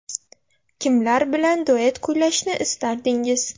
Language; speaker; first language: Uzbek; non-native, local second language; Russian